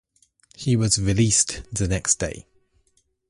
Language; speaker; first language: English; native; English